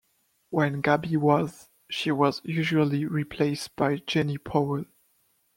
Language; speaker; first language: English; non-native, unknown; French